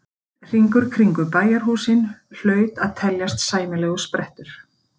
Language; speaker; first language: Icelandic; native; Icelandic